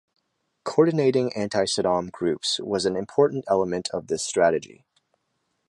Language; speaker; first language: English; native; English